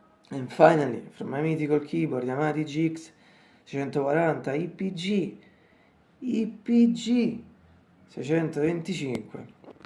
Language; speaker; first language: English; non-native, fluent; Italian